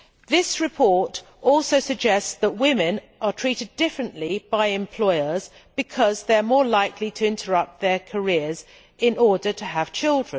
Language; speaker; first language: English; native; English